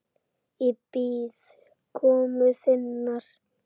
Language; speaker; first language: Icelandic; native; Icelandic